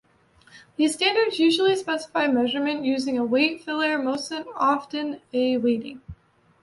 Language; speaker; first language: English; native; English